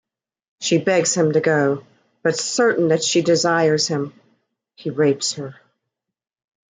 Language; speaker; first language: English; native; English